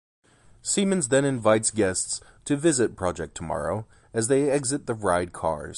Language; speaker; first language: English; native; English